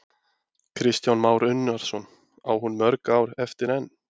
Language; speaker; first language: Icelandic; native; Icelandic